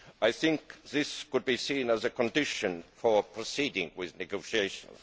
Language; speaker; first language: English; non-native, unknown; Estonian